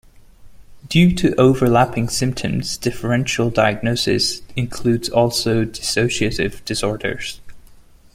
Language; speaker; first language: English; non-native, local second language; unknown